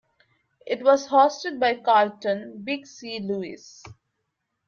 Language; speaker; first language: English; non-native, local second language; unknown